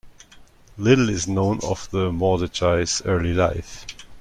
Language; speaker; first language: English; non-native, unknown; German